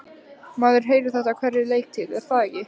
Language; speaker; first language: Icelandic; native; Icelandic